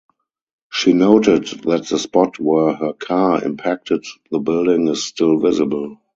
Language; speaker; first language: English; non-native, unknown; German